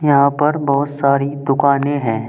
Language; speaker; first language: Hindi; native; Hindi